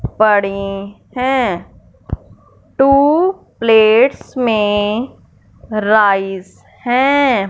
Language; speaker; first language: Hindi; non-native, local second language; Punjabi